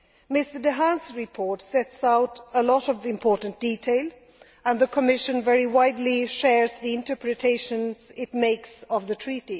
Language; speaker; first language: English; non-native, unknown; Swedish